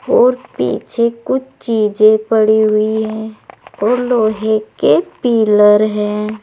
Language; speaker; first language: Hindi; native; Hindi